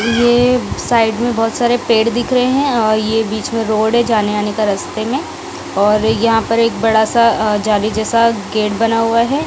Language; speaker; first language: Hindi; non-native, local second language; Punjabi